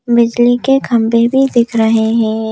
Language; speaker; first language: Hindi; native; Hindi